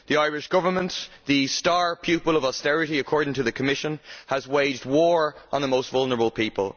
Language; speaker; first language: English; native; English